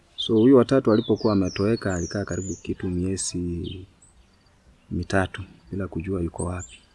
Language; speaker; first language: Swahili; non-native, local second language; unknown